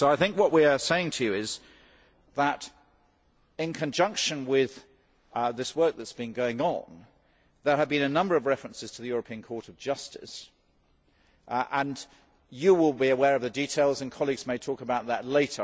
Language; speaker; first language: English; native; English